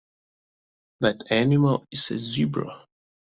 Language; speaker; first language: English; non-native, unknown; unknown